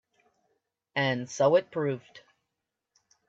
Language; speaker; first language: English; native; English